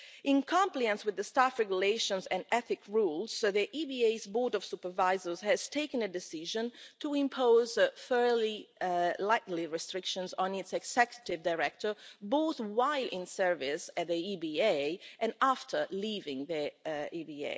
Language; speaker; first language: English; non-native, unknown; Italian